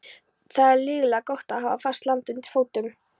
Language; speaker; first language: Icelandic; non-native, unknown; Polish